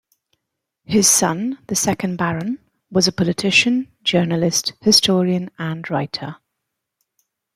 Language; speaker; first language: English; native; English